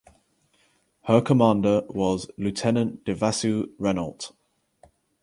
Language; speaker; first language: English; native; English